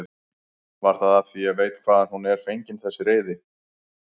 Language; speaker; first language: Icelandic; native; Icelandic